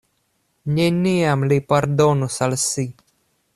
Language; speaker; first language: Esperanto; non-native, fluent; Russian